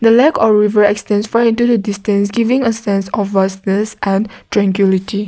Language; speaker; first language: English; non-native, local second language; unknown